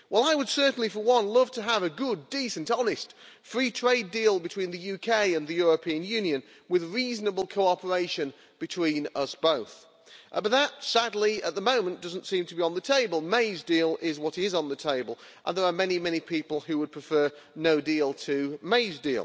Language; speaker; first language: English; native; English